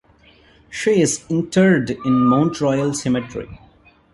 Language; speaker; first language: English; non-native, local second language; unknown